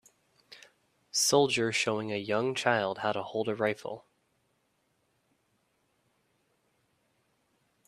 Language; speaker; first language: English; native; English